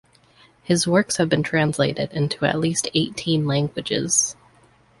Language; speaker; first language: English; native; English